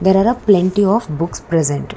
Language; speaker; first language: English; non-native, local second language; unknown